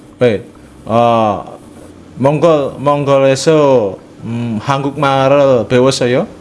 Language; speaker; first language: Korean; non-native, learner; Indonesian